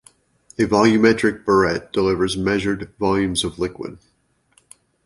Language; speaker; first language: English; native; English